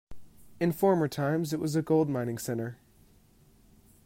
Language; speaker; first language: English; native; English